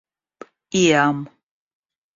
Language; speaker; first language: Esperanto; non-native, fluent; Russian